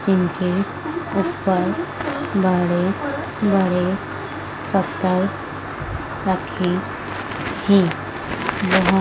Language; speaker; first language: Hindi; native; Hindi